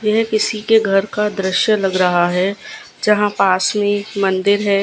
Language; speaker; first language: Hindi; non-native, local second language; Gujarati